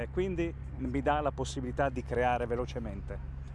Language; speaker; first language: Italian; native; Italian